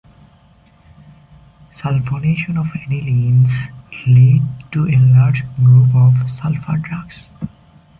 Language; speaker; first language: English; non-native, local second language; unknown